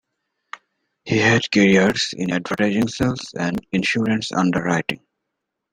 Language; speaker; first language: English; native; English